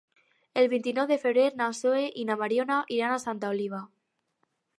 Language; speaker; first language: Catalan; non-native, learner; Spanish